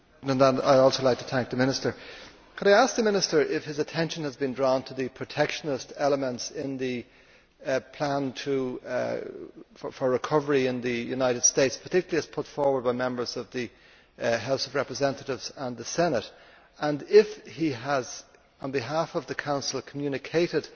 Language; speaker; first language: English; native; English